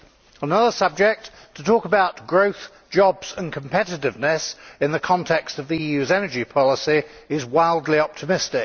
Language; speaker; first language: English; native; English